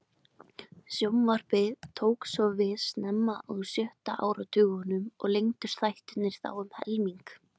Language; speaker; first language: Icelandic; native; Icelandic